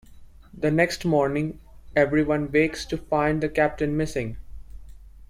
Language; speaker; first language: English; non-native, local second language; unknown